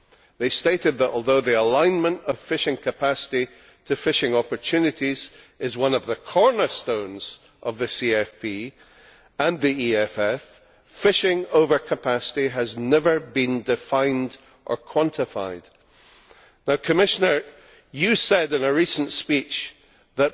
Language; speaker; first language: English; native; English